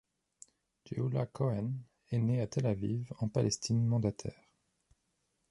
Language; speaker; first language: French; native; French